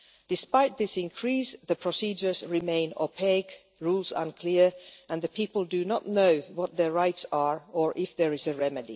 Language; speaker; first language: English; non-native, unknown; Finnish